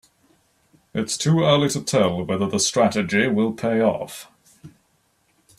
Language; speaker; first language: English; native; English